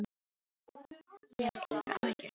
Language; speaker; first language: Icelandic; non-native, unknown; Filipino